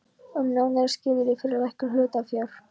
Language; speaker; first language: Icelandic; non-native, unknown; Polish